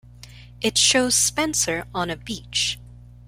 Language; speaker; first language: English; non-native, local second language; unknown